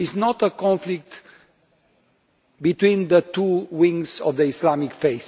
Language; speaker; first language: English; non-native, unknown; Romanian